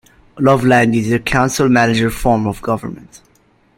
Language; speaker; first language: English; native; English